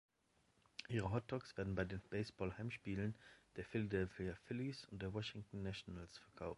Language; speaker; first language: German; native; German